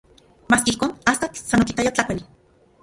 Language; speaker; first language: Central Puebla Nahuatl; non-native, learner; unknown